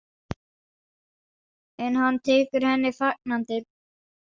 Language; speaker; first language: Icelandic; non-native, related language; Danish